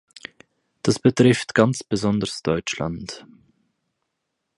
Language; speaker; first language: German; native; German